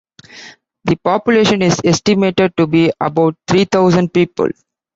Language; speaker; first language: English; non-native, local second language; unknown